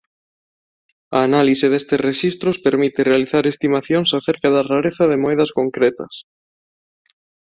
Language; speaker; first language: Galician; non-native, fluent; Spanish